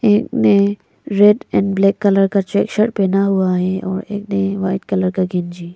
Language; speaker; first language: Hindi; non-native, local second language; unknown